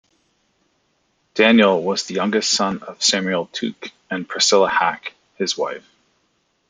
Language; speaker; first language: English; native; English